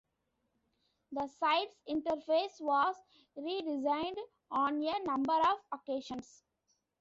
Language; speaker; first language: English; non-native, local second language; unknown